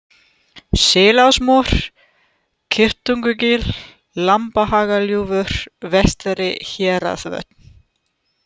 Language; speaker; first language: Icelandic; non-native, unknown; German